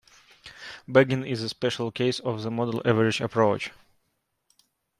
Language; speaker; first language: English; non-native, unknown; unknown